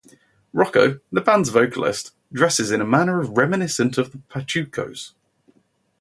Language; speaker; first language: English; native; English